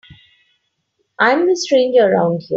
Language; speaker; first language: English; non-native, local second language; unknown